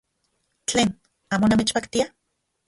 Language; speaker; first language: Central Puebla Nahuatl; non-native, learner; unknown